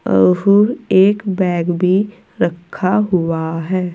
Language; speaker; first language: Hindi; native; Hindi